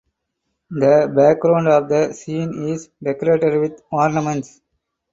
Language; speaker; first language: English; non-native, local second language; Tamil